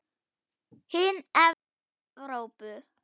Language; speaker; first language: Icelandic; non-native, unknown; German